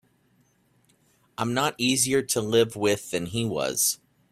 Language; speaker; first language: English; native; English